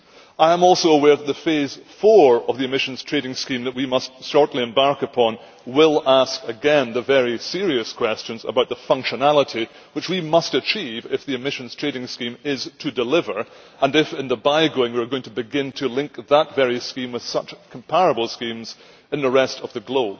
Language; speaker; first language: English; native; English